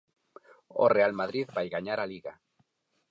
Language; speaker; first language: Galician; non-native, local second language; Spanish